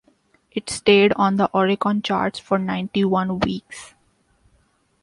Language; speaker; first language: English; non-native, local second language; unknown